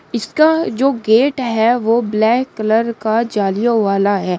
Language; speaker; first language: Hindi; native; Hindi